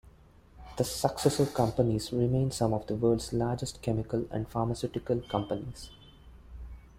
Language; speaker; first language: English; non-native, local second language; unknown